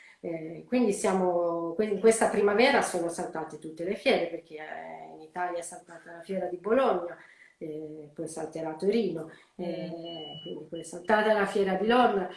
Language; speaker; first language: Italian; native; Italian